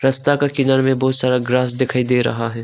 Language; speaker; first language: Hindi; non-native, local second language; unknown